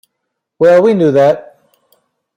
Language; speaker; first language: English; native; English